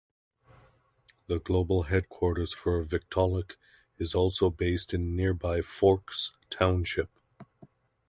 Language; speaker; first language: English; native; English